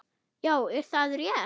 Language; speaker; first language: Icelandic; non-native, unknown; German